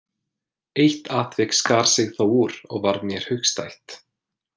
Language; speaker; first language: Icelandic; non-native, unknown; English